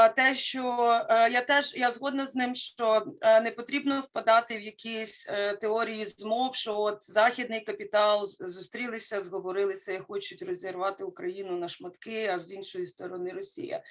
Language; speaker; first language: Ukrainian; native; Ukrainian